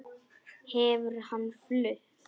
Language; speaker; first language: Icelandic; non-native, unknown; Polish